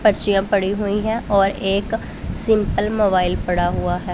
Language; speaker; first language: Hindi; non-native, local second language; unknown